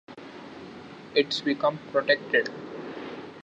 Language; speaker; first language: English; non-native, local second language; Marathi